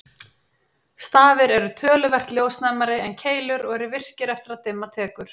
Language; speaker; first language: Icelandic; native; Icelandic